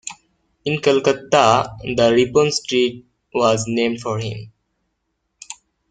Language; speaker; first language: English; native; English